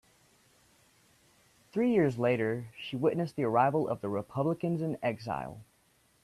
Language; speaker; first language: English; native; English